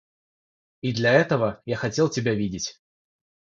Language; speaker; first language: Russian; non-native, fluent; Georgian